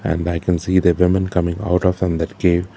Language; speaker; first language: English; non-native, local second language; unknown